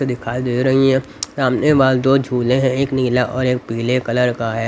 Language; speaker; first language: Hindi; native; Hindi